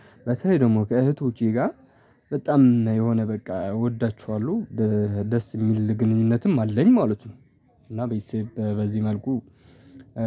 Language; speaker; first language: Amharic; non-native, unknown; Tigrinya